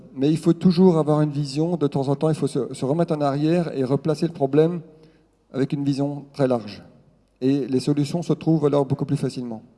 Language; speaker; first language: French; non-native, local second language; Swiss German